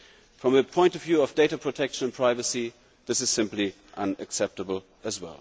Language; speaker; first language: English; non-native, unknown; German